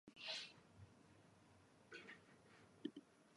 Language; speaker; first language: English; non-native, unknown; Chinese